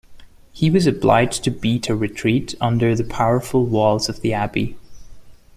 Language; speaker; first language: English; non-native, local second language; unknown